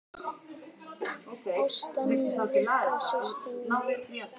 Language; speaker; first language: Icelandic; native; Icelandic